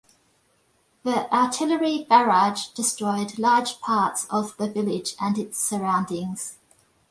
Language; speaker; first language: English; native; English